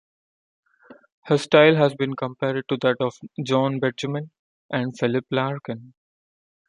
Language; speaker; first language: English; non-native, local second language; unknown